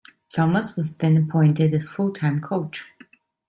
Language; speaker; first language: English; non-native, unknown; Italian